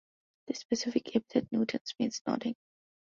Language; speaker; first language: English; non-native, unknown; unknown